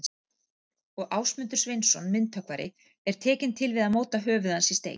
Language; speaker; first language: Icelandic; native; Icelandic